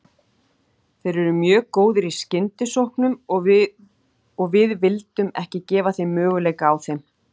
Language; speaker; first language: Icelandic; native; Icelandic